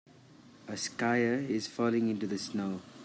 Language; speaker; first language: English; non-native, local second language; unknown